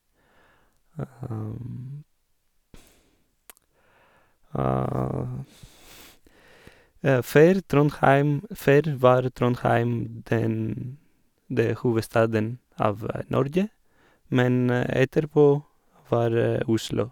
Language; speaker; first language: Norwegian; non-native, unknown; Greek